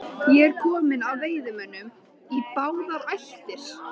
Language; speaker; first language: Icelandic; native; Icelandic